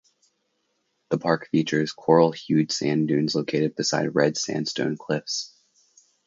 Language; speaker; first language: English; native; English